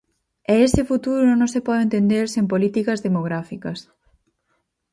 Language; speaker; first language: Galician; native; Galician